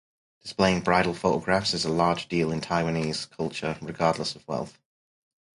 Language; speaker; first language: English; native; English